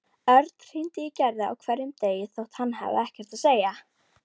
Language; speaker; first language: Icelandic; native; Icelandic